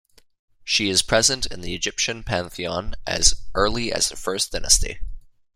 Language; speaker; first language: English; native; English